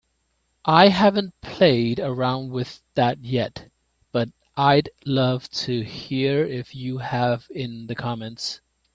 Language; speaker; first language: English; non-native, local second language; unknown